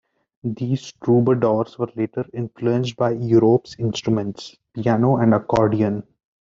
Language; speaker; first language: English; non-native, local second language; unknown